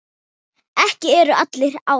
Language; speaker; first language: Icelandic; non-native, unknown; Thai